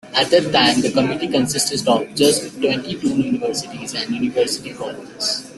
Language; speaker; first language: English; native; English